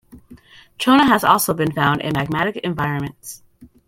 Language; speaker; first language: English; native; English